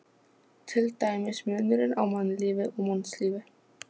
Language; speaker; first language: Icelandic; non-native, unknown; Polish